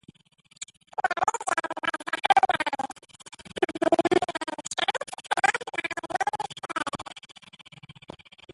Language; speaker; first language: English; native; English